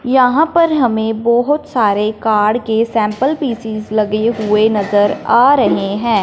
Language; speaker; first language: Hindi; non-native, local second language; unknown